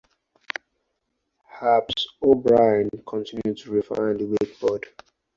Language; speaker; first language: English; non-native, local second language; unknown